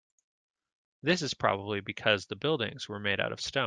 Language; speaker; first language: English; native; English